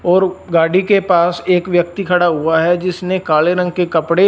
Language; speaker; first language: Hindi; non-native, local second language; Punjabi